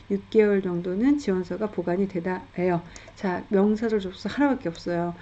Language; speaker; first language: Korean; native; Korean